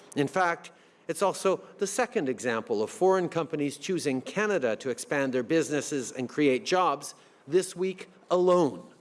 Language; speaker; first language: English; native; English